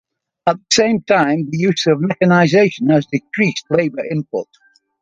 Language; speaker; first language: English; native; English